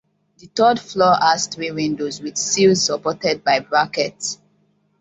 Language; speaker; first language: English; non-native, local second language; Hausa